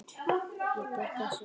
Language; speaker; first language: Icelandic; native; Icelandic